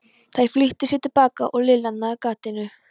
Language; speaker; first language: Icelandic; non-native, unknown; Polish